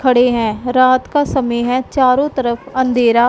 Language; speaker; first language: Hindi; non-native, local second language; Punjabi